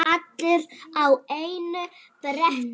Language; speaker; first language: Icelandic; native; Icelandic